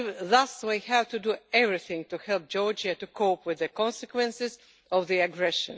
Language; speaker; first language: English; non-native, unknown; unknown